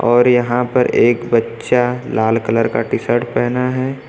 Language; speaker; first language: Hindi; native; Hindi